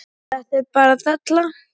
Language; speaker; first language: Icelandic; native; Icelandic